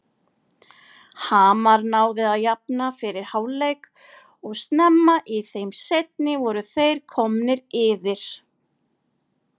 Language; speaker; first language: Icelandic; native; Icelandic